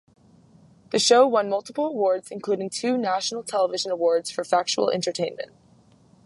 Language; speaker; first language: English; native; English